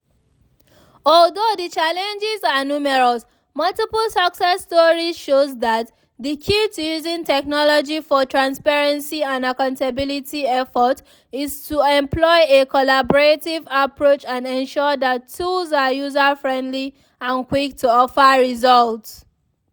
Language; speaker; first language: English; non-native, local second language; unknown